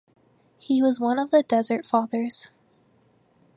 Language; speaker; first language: English; native; English